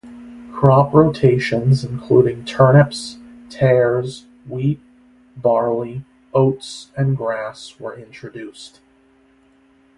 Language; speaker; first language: English; native; English